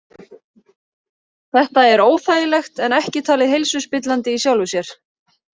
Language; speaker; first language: Icelandic; native; Icelandic